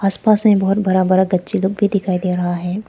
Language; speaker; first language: Hindi; non-native, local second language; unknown